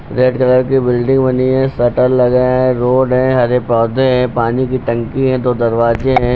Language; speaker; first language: Hindi; native; Hindi